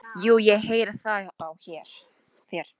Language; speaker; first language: Icelandic; non-native, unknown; Polish